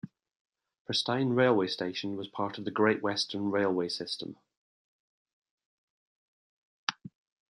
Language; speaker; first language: English; native; English